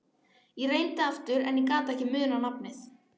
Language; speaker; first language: Icelandic; native; Icelandic